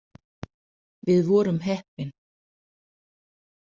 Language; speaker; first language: Icelandic; non-native, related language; Danish